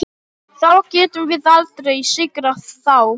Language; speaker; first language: Icelandic; non-native, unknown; Polish